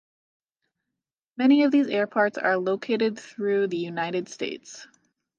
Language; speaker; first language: English; native; English